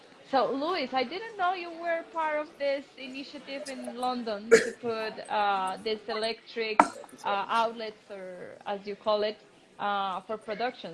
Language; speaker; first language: English; non-native, fluent; Spanish